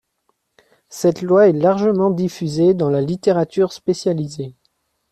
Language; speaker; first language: French; native; French